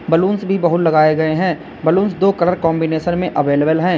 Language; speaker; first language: Hindi; native; Hindi